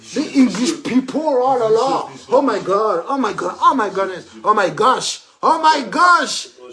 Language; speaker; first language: English; non-native, learner; French